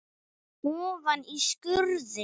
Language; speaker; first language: Icelandic; non-native, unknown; English